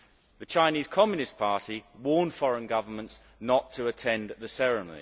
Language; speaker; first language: English; native; English